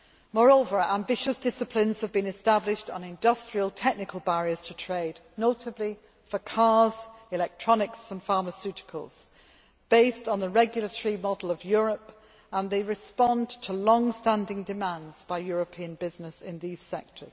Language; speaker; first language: English; non-native, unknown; Greek